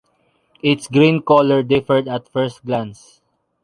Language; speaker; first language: English; non-native, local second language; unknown